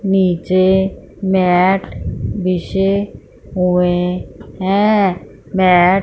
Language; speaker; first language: Hindi; non-native, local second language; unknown